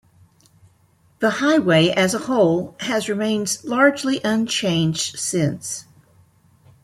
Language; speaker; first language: English; native; English